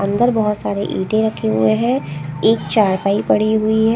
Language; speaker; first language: Hindi; non-native, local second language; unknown